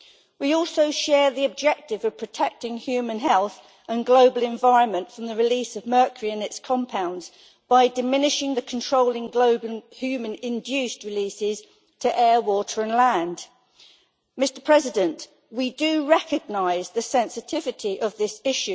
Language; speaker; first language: English; native; English